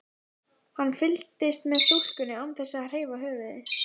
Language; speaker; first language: Icelandic; native; Icelandic